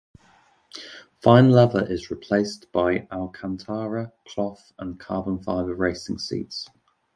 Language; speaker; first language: English; native; English